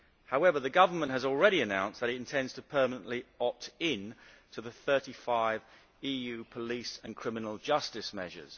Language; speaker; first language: English; native; English